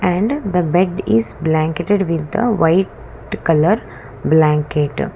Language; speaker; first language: English; non-native, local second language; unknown